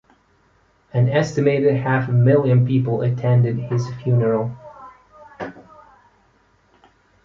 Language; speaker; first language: English; native; English